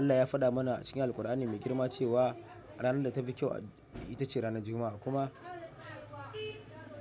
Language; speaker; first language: Hausa; non-native, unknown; Yoruba